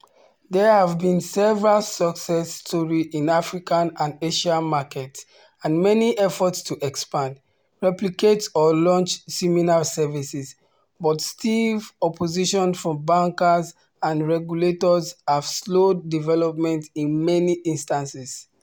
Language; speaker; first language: English; non-native, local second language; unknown